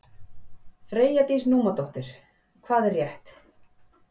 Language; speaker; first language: Icelandic; native; Icelandic